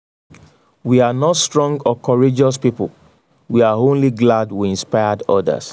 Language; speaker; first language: English; non-native, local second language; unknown